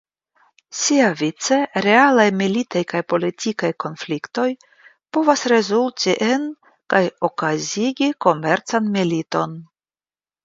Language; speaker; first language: Esperanto; non-native, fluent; Russian